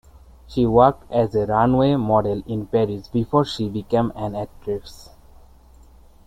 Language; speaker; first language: English; non-native, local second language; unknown